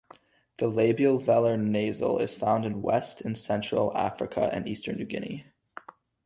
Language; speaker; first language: English; native; English